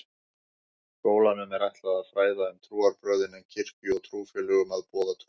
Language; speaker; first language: Icelandic; native; Icelandic